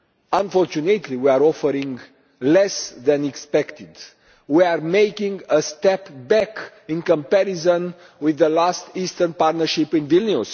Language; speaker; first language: English; non-native, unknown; Romanian